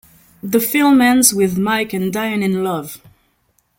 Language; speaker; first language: English; non-native, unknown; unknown